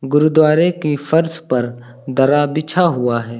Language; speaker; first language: Hindi; native; Hindi